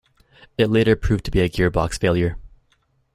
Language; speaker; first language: English; native; English